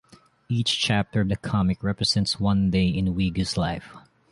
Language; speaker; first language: English; non-native, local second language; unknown